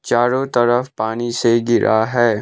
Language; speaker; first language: Hindi; non-native, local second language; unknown